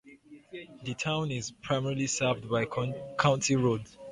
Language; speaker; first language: English; native; English